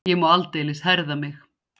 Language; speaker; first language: Icelandic; native; Icelandic